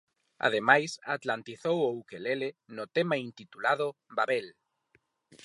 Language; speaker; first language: Galician; non-native, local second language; Spanish